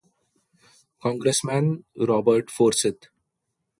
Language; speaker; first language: English; non-native, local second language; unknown